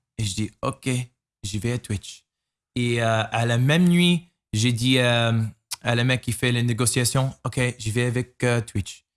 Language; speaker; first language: French; non-native, learner; English